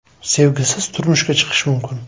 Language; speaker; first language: Uzbek; native; Uzbek